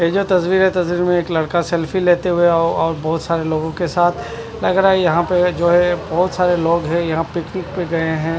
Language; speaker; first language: Hindi; non-native, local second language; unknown